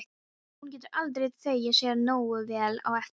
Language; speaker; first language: Icelandic; non-native, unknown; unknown